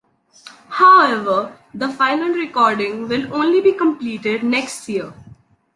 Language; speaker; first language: English; non-native, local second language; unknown